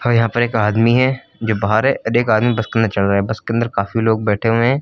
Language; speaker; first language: Hindi; native; Hindi